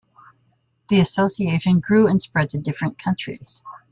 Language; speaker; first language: English; native; English